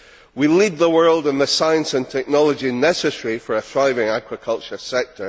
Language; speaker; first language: English; native; English